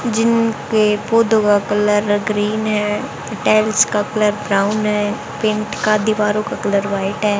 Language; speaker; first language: Hindi; native; Hindi